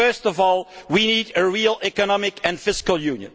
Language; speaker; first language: English; non-native, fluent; Dutch